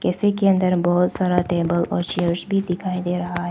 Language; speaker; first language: Hindi; non-native, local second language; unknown